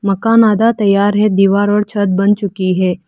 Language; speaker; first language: Hindi; non-native, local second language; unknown